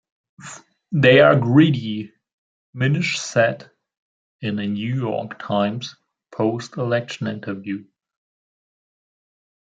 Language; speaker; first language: English; non-native, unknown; German